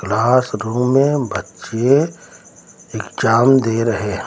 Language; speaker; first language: Hindi; native; Hindi